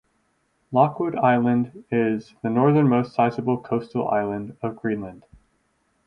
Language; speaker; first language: English; native; English